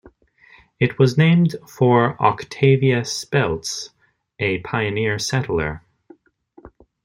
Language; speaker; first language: English; native; English